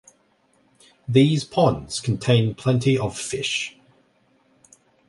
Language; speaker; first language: English; native; English